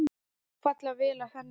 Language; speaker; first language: Icelandic; non-native, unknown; English